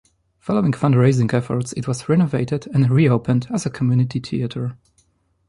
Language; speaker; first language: English; non-native, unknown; Polish